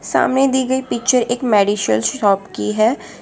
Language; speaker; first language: Hindi; non-native, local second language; Gujarati